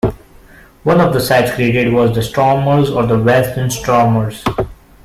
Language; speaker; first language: English; non-native, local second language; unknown